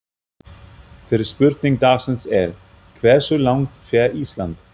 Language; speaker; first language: Icelandic; non-native, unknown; German